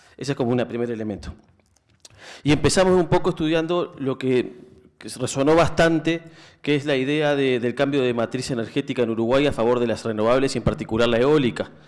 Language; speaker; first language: Spanish; native; Spanish